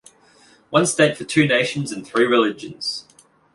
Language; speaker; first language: English; native; English